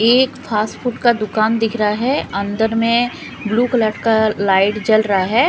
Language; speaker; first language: Hindi; non-native, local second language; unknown